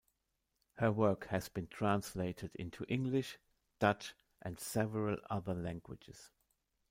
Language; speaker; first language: English; non-native, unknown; German